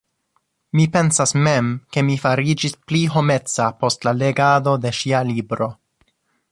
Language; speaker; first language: Esperanto; non-native, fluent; English